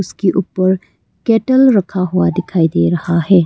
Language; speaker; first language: Hindi; non-native, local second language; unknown